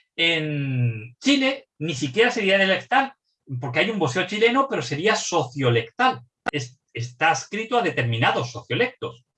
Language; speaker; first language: Spanish; native; Spanish